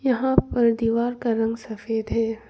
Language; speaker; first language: Hindi; non-native, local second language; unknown